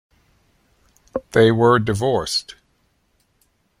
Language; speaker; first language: English; native; English